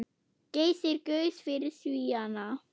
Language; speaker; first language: Icelandic; non-native, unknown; German